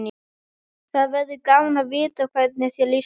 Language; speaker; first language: Icelandic; native; Icelandic